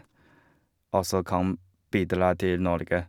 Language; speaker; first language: Norwegian; non-native, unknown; Chinese